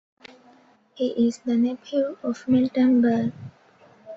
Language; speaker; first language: English; non-native, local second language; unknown